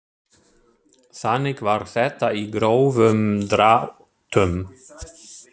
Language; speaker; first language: Icelandic; non-native, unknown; German